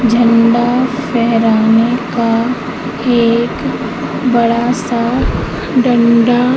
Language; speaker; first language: Hindi; native; Hindi